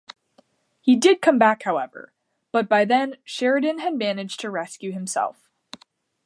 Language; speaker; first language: English; native; English